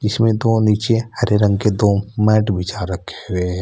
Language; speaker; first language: Hindi; native; Hindi